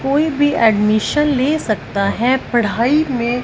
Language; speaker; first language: Hindi; non-native, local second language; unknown